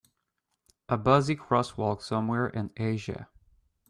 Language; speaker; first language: English; native; English